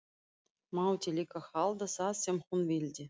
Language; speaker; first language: Icelandic; non-native, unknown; Russian